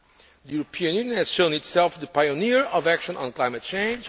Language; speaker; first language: English; non-native, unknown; Portuguese